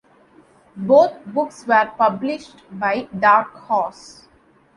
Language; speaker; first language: English; non-native, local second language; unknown